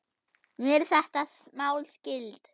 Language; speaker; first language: Icelandic; non-native, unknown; German